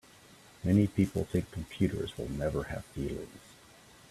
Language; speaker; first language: English; native; English